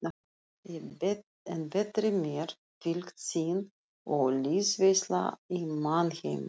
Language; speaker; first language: Icelandic; non-native, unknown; Russian